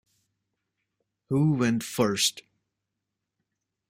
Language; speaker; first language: English; native; English